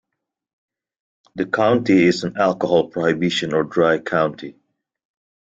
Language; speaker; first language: English; native; English